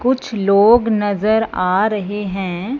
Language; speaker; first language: Hindi; non-native, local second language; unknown